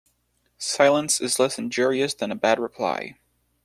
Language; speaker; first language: English; non-native, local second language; French